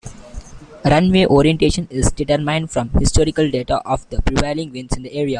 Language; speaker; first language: English; non-native, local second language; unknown